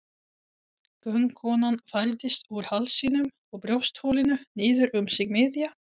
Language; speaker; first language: Icelandic; non-native, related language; Swedish